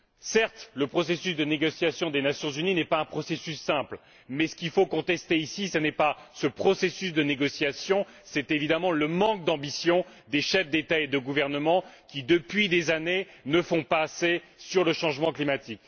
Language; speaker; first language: French; native; French